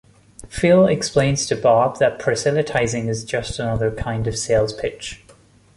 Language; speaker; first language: English; non-native, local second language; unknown